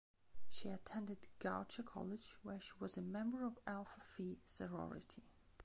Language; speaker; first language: English; non-native, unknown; Belarusian